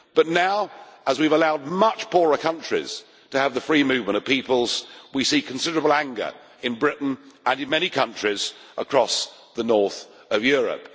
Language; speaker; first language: English; native; English